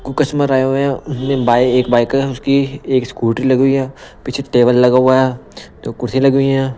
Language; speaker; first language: Hindi; non-native, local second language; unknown